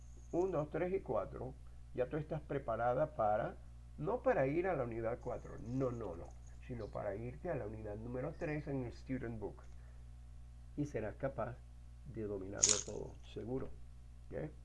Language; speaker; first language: Spanish; native; Spanish